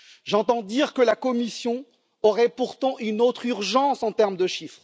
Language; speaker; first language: French; native; French